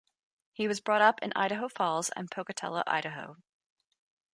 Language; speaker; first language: English; native; English